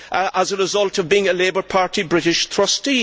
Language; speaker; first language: English; native; English